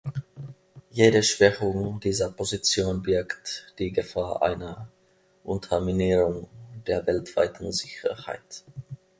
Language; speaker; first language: German; non-native, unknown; Finnish